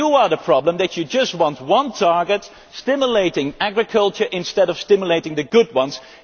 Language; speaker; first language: English; non-native, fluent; Dutch